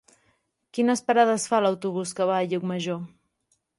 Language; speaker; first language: Catalan; native; Catalan